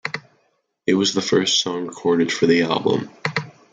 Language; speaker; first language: English; native; English